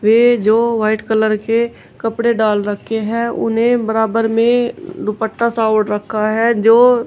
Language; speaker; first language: Hindi; native; Hindi